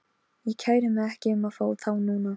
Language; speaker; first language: Icelandic; non-native, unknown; Polish